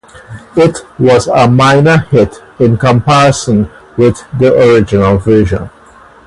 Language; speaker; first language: English; native; English